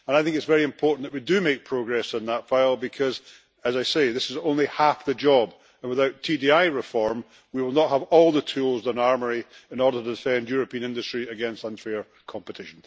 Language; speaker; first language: English; native; English